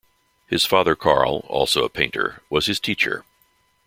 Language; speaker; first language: English; native; English